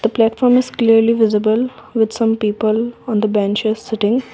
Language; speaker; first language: English; non-native, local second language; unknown